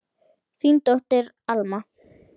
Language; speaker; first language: Icelandic; native; Icelandic